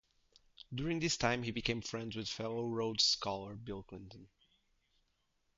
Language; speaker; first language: English; native; English